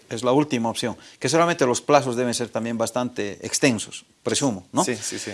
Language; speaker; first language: Spanish; native; Spanish